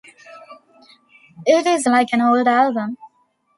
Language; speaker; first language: English; non-native, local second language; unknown